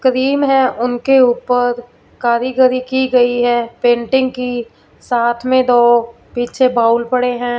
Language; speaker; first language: Hindi; non-native, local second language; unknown